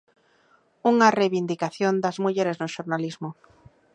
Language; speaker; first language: Galician; native; Galician